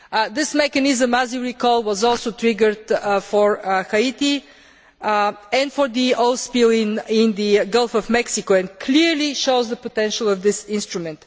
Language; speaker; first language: English; non-native, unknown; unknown